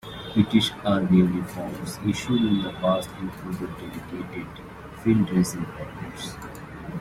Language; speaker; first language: English; native; English